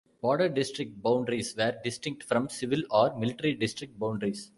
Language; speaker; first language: English; non-native, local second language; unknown